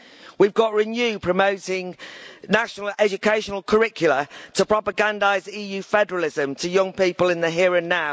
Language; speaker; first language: English; native; English